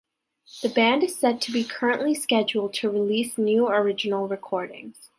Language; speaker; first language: English; native; English